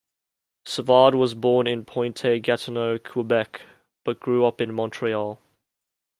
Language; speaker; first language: English; native; English